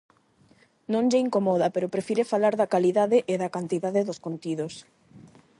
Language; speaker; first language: Galician; non-native, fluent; Spanish